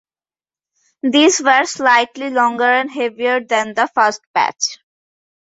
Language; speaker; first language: English; non-native, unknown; Bangla